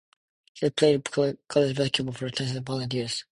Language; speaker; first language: English; non-native, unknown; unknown